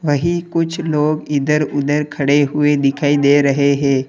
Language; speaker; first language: Hindi; native; Hindi